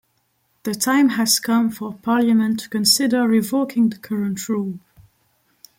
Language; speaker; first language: English; non-native, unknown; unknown